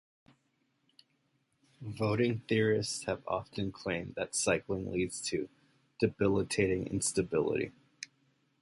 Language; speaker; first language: English; native; English